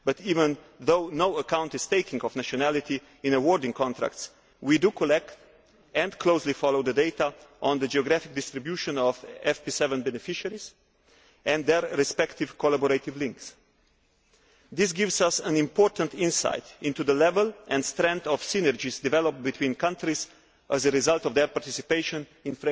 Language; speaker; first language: English; non-native, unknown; Slovenian